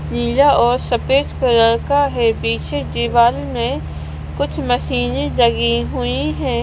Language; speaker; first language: Hindi; non-native, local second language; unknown